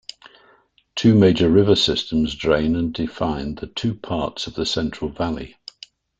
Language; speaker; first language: English; native; English